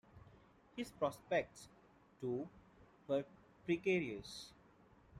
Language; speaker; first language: English; non-native, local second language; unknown